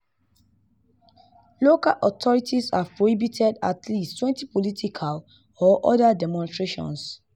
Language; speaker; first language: English; non-native, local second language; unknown